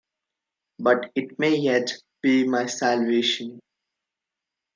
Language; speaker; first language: English; non-native, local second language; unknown